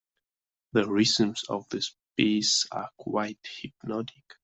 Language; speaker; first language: English; non-native, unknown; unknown